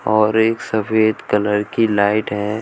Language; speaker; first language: Hindi; native; Hindi